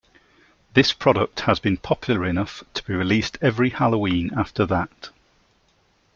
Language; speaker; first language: English; native; English